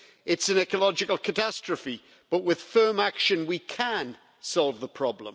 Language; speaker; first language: English; native; English